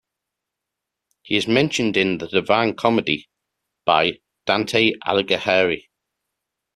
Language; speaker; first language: English; native; English